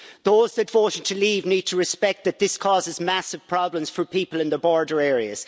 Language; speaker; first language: English; native; English